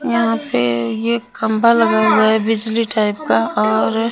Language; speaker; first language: Hindi; non-native, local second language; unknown